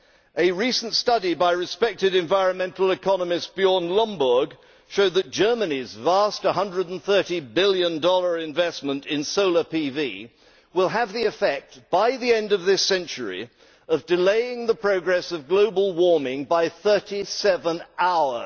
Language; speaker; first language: English; native; English